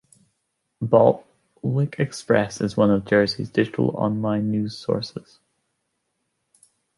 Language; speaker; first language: English; native; English